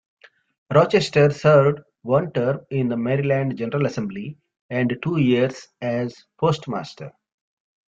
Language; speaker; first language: English; native; English